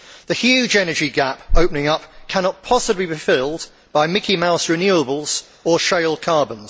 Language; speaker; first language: English; native; English